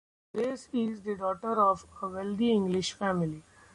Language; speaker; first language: English; non-native, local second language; Marathi